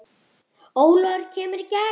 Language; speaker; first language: Icelandic; native; Icelandic